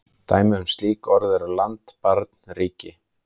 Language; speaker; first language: Icelandic; native; Icelandic